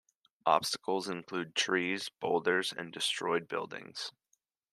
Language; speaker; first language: English; native; English